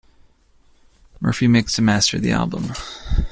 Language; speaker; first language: English; native; English